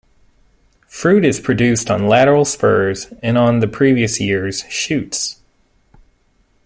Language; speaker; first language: English; native; English